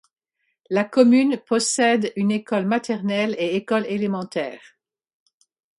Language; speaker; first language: French; non-native, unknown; English